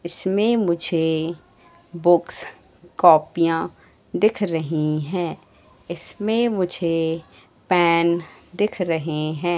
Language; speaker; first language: Hindi; native; Hindi